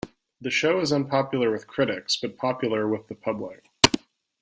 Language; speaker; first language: English; native; English